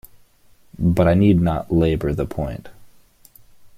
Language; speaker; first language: English; native; English